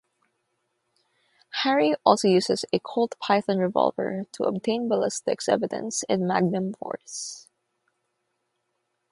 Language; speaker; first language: English; non-native, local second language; Filipino